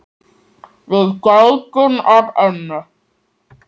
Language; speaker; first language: Icelandic; native; Icelandic